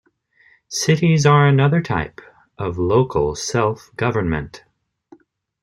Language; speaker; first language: English; native; English